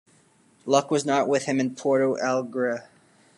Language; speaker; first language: English; native; English